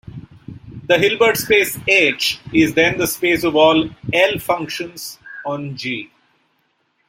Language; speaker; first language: English; non-native, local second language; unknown